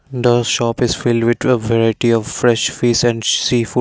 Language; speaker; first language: English; non-native, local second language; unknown